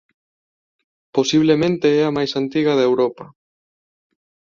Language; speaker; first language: Galician; non-native, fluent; Spanish